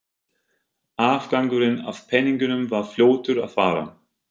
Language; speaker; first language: Icelandic; non-native, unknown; German